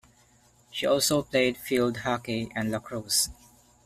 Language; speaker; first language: English; non-native, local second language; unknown